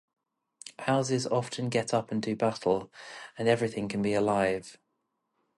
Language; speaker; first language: English; native; English